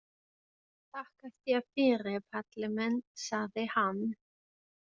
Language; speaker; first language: Icelandic; non-native, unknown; German